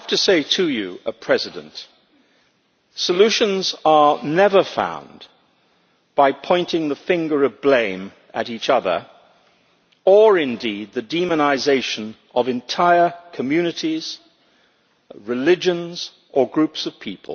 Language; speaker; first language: English; native; English